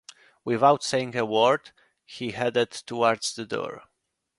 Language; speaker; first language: English; non-native, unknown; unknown